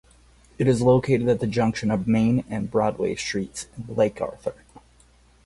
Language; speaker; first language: English; native; English